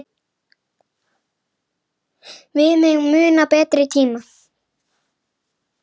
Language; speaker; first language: Icelandic; native; Icelandic